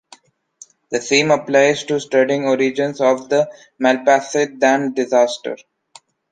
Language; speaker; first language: English; non-native, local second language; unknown